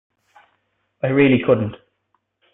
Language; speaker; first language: English; native; English